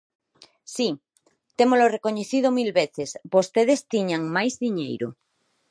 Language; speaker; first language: Galician; non-native, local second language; Spanish